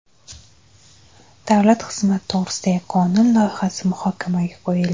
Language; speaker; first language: Uzbek; native; Uzbek